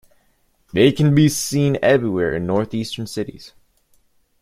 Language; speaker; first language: English; native; English